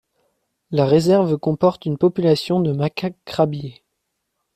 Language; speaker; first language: French; native; French